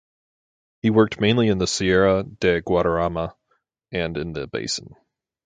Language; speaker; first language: English; native; English